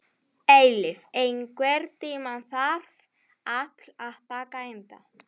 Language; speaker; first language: Icelandic; non-native, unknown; Spanish